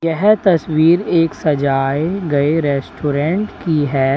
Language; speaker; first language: Hindi; native; Hindi